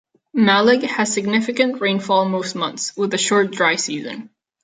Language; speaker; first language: English; non-native, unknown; Catalan